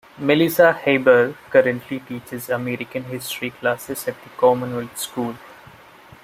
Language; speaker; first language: English; non-native, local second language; Malayalam